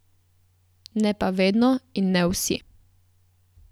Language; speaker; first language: Slovenian; native; Slovenian